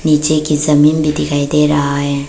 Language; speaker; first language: Hindi; non-native, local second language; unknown